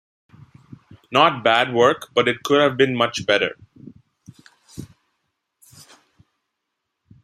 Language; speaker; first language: English; non-native, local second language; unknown